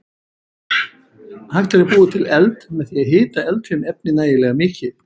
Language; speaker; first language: Icelandic; native; Icelandic